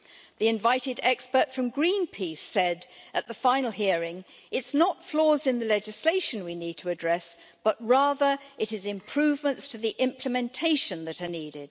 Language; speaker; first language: English; native; English